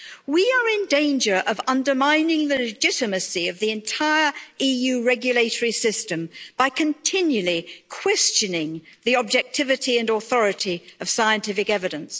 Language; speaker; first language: English; native; English